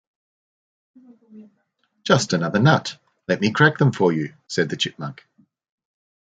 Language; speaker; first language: English; native; English